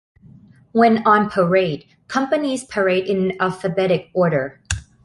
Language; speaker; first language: English; non-native, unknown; Thai